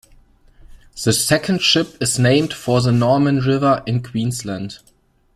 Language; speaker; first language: English; non-native, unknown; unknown